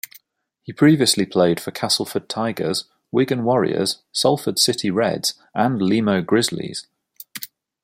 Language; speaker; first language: English; native; English